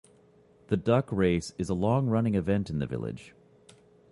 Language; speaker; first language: English; native; English